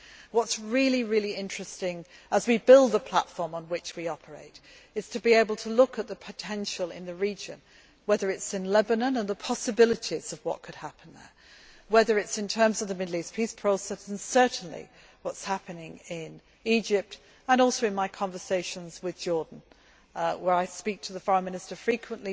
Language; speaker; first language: English; native; English